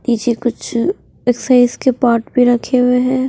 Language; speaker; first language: Hindi; non-native, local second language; Punjabi